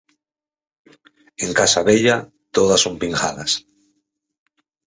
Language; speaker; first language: Galician; native; Galician